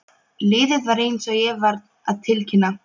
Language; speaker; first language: Icelandic; non-native, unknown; Polish